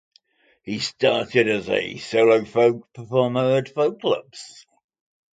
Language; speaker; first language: English; native; English